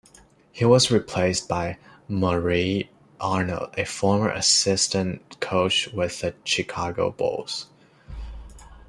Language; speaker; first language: English; non-native, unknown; Chinese